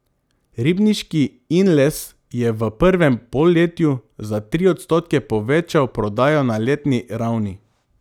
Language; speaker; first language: Slovenian; non-native, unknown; Macedonian